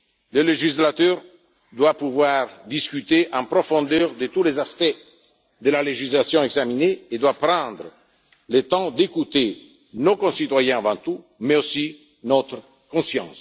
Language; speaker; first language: French; non-native, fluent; Italian